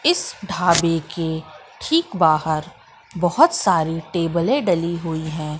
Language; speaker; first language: Hindi; native; Hindi